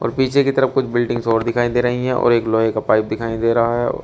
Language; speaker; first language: Hindi; native; Hindi